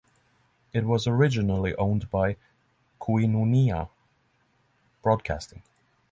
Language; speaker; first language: English; non-native, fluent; Norwegian